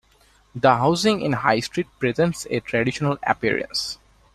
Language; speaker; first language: English; non-native, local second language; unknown